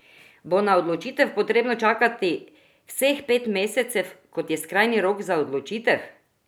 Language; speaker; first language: Slovenian; non-native, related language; Croatian